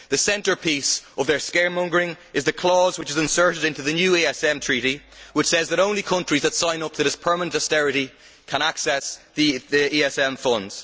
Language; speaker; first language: English; native; English